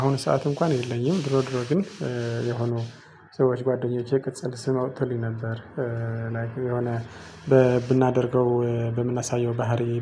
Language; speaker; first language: Amharic; non-native, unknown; Tigrinya